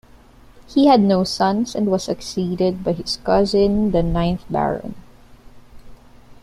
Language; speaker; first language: English; non-native, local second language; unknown